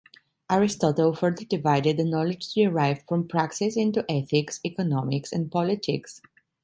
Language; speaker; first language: English; non-native, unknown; Italian